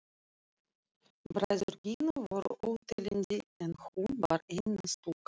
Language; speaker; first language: Icelandic; non-native, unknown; Russian